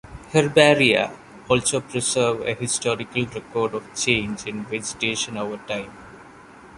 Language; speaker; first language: English; non-native, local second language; Malayalam